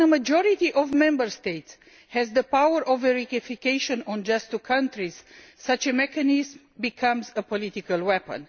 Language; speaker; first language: English; non-native, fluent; Romanian